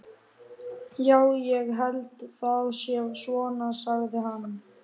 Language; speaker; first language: Icelandic; native; Icelandic